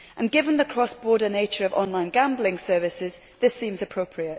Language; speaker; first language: English; native; English